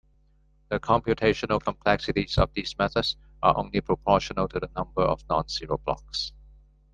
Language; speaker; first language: English; non-native, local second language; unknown